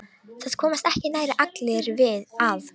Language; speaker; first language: Icelandic; non-native, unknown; Romanian